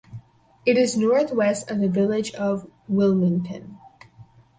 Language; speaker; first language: English; native; English